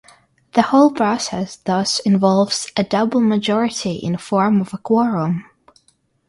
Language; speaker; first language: English; non-native, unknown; Russian